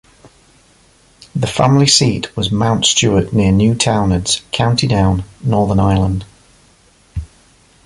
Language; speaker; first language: English; native; English